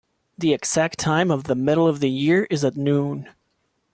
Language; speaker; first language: English; non-native, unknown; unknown